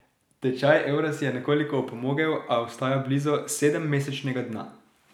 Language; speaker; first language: Slovenian; native; Slovenian